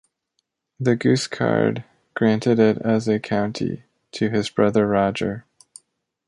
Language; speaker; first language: English; native; English